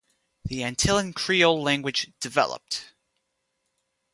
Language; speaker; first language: English; native; English